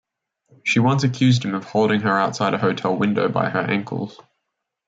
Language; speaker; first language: English; native; English